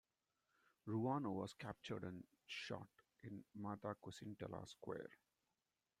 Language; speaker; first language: English; non-native, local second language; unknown